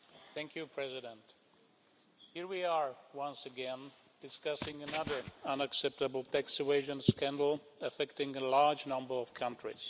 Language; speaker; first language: English; non-native, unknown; Czech